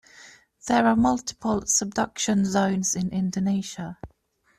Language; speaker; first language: English; native; English